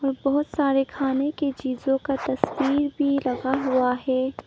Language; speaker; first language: Hindi; non-native, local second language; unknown